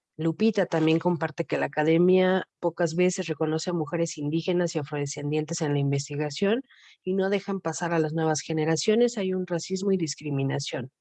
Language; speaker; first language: Spanish; native; Spanish